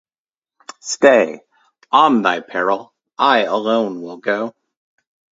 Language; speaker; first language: English; native; English